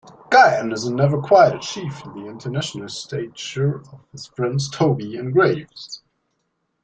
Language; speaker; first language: English; non-native, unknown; German